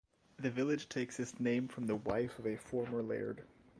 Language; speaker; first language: English; non-native, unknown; French